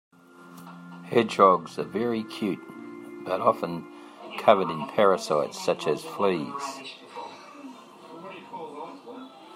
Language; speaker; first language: English; native; English